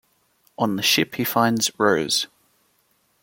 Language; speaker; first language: English; native; English